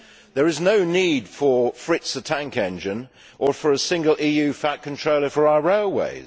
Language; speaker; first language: English; native; English